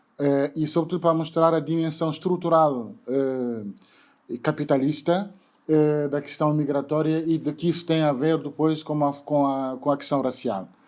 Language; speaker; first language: Portuguese; non-native, fluent; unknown